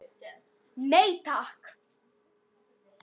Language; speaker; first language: Icelandic; non-native, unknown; Polish